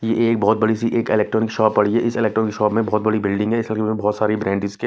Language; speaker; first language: Hindi; non-native, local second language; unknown